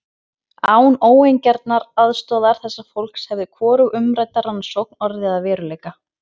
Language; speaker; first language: Icelandic; native; Icelandic